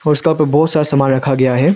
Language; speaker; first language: Hindi; non-native, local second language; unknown